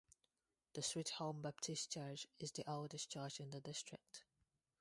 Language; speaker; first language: English; non-native, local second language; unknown